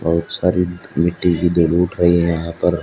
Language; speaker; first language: Hindi; native; Hindi